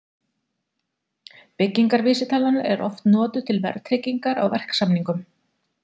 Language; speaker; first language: Icelandic; native; Icelandic